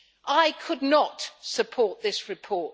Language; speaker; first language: English; native; English